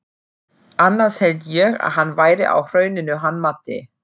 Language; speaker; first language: Icelandic; non-native, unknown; German